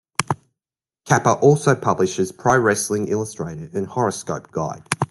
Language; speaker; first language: English; native; English